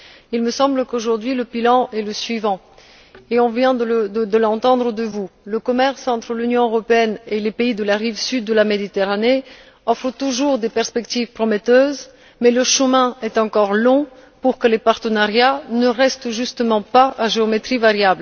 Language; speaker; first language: French; non-native, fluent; Bulgarian